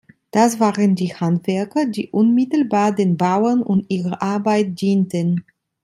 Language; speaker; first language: German; non-native, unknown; Italian